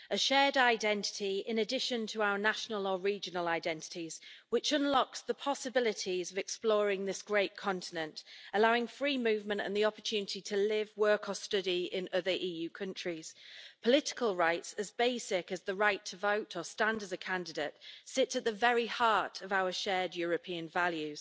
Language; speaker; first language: English; native; English